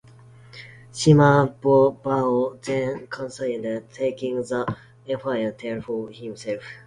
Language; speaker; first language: English; non-native, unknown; Japanese